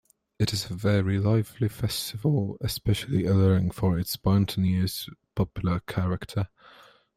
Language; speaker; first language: English; non-native, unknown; Polish